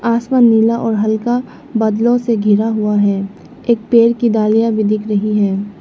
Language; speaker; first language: Hindi; non-native, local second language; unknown